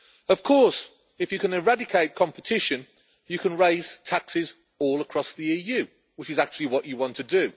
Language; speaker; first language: English; native; English